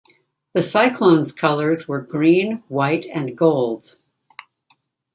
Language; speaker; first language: English; native; English